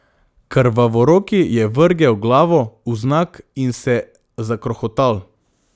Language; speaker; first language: Slovenian; non-native, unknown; Macedonian